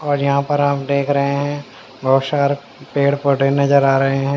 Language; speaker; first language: Hindi; native; Hindi